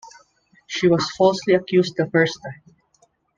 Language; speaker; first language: English; non-native, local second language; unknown